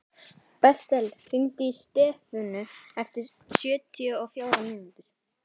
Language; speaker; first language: Icelandic; native; Icelandic